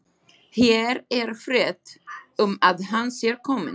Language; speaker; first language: Icelandic; non-native, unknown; Slovak